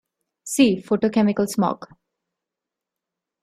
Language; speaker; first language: English; non-native, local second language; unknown